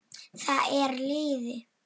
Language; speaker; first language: Icelandic; non-native, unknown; Polish